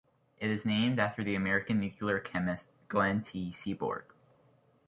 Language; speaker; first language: English; native; English